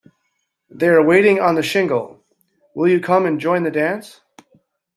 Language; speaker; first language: English; native; English